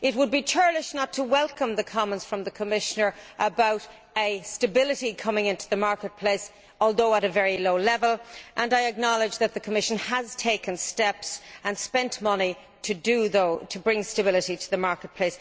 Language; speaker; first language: English; native; English